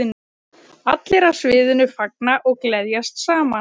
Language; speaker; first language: Icelandic; native; Icelandic